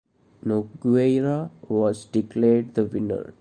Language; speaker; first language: English; non-native, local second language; Malayalam